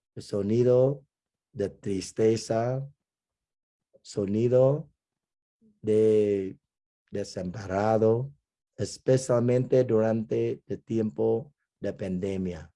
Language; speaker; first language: Spanish; non-native, fluent; Vietnamese